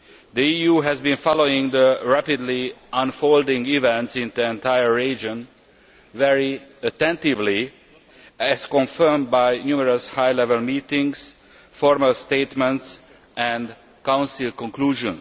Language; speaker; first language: English; non-native, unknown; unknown